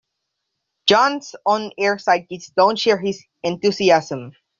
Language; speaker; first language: English; non-native, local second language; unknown